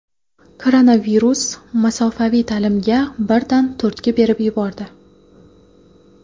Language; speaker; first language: Uzbek; non-native, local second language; Kara-Kalpak